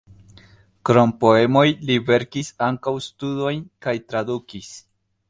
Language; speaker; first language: Esperanto; non-native, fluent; Spanish